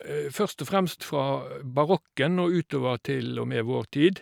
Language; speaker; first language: Norwegian; native; Norwegian